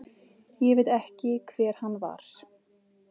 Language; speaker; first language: Icelandic; native; Icelandic